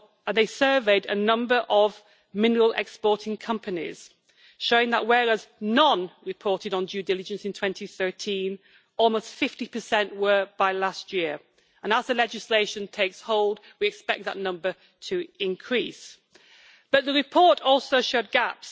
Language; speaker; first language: English; native; English